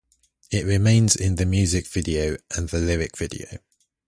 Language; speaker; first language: English; native; English